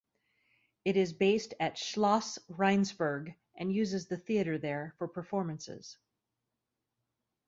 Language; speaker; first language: English; native; English